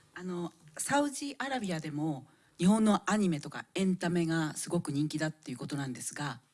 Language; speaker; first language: Japanese; native; Japanese